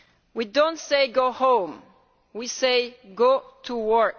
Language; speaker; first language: English; non-native, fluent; Italian